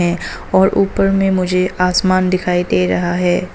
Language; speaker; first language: Hindi; non-native, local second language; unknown